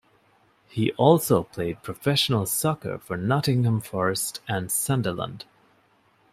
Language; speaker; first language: English; non-native, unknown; Divehi